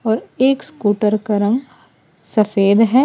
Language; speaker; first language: Hindi; non-native, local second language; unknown